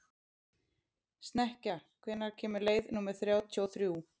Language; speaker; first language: Icelandic; native; Icelandic